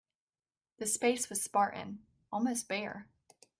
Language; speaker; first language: English; native; English